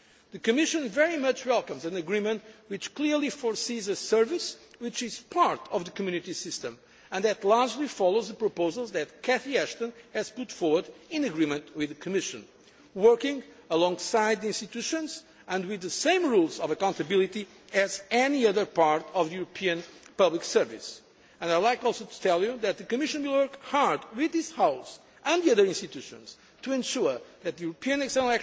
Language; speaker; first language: English; non-native, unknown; Portuguese